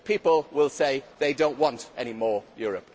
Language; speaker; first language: English; native; English